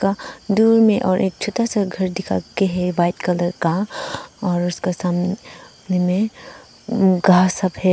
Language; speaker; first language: Hindi; non-native, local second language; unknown